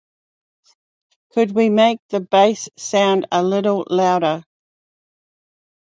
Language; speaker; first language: English; native; English